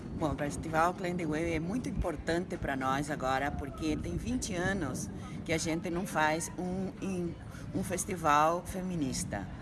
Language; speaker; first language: Portuguese; non-native, related language; Spanish